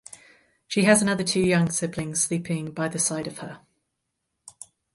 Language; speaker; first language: English; native; English